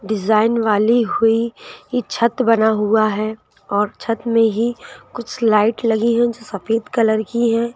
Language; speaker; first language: Hindi; native; Hindi